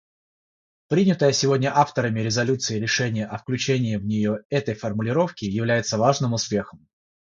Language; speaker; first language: Russian; non-native, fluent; Georgian